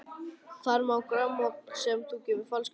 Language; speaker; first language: Icelandic; native; Icelandic